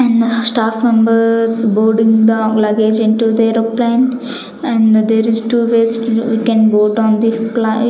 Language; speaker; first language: English; non-native, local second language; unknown